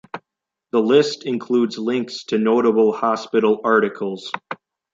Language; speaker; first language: English; native; English